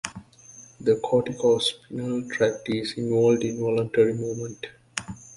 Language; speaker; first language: English; native; English